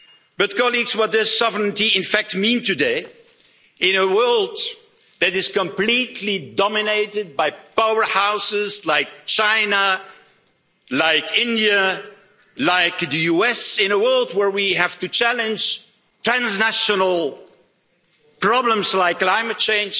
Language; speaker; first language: English; non-native, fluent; Dutch